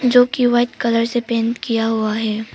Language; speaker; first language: Hindi; non-native, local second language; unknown